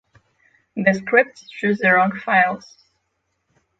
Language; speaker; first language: English; non-native, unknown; Polish